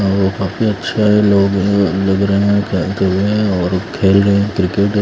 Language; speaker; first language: Hindi; non-native, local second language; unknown